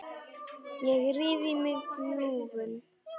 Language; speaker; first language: Icelandic; non-native, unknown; Polish